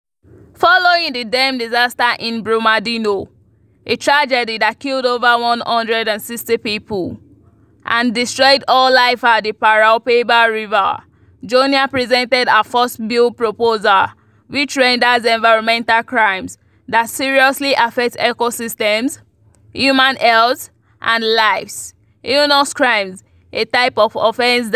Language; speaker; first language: English; non-native, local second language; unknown